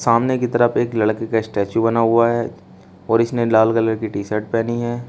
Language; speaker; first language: Hindi; native; Hindi